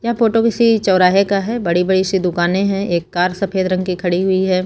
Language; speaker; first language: Hindi; native; Hindi